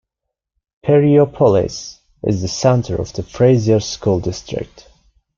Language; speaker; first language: English; non-native, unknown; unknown